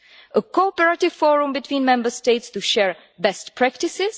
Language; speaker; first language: English; non-native, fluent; Czech